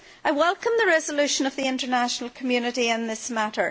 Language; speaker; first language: English; native; English